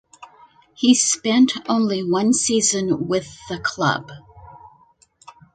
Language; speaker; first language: English; native; English